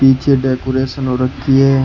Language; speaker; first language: Hindi; native; Hindi